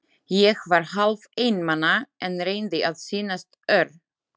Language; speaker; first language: Icelandic; non-native, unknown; Slovak